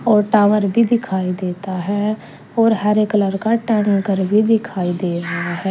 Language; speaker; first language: Hindi; native; Hindi